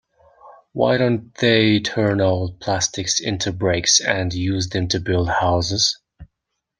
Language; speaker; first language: English; non-native, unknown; Mongolian